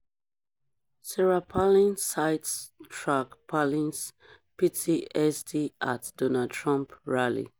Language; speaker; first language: English; non-native, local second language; Yoruba